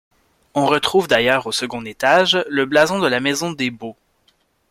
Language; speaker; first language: French; native; French